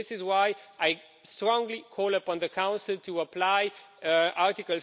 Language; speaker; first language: English; non-native, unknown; Romanian